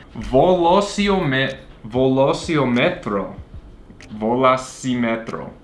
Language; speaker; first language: Portuguese; non-native, fluent; English